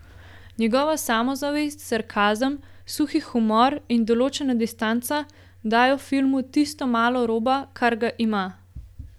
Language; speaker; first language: Slovenian; native; Slovenian